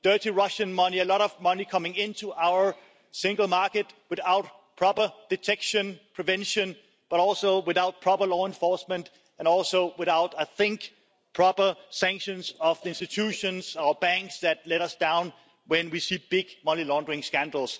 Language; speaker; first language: English; non-native, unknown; Danish